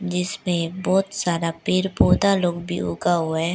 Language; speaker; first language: Hindi; early bilingual, other home language; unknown